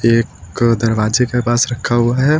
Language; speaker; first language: Hindi; native; Hindi